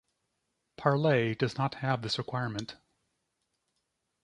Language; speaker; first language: English; native; English